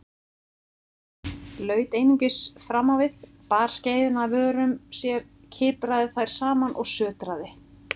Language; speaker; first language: Icelandic; native; Icelandic